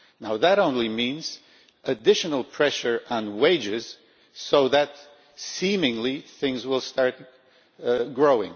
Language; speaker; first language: English; non-native, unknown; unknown